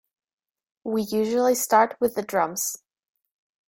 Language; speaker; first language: English; native; English